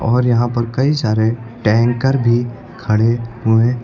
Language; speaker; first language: Hindi; native; Hindi